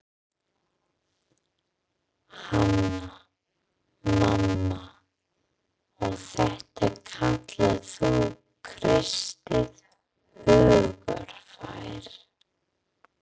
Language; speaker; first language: Icelandic; non-native, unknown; English